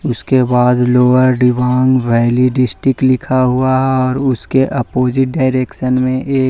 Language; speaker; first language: Hindi; non-native, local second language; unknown